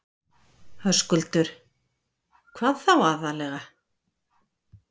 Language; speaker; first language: Icelandic; native; Icelandic